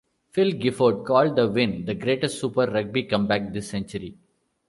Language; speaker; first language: English; non-native, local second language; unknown